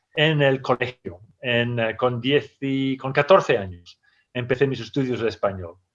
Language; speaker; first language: Spanish; non-native, fluent; English